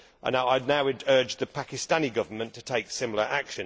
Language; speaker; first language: English; native; English